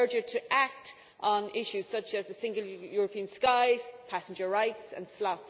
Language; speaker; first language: English; native; English